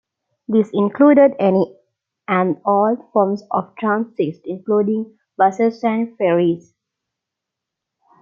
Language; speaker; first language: English; non-native, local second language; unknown